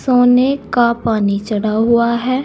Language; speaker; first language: Hindi; native; Hindi